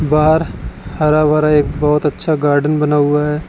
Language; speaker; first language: Hindi; native; Hindi